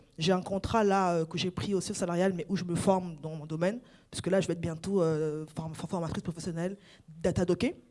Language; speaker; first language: French; non-native, local second language; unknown